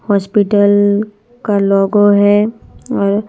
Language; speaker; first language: Hindi; non-native, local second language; Gujarati